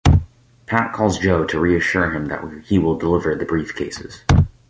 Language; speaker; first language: English; native; English